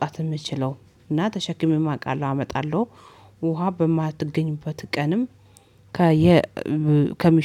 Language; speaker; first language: Amharic; native; Amharic